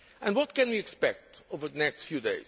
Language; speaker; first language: English; non-native, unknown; Portuguese